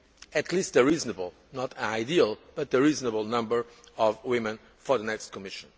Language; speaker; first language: English; non-native, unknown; Portuguese